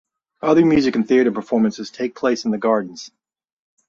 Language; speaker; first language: English; native; English